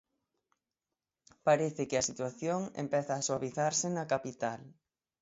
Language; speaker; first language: Galician; native; Galician